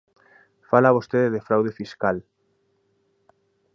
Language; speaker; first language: Galician; native; Galician